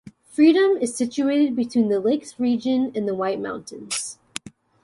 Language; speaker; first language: English; native; English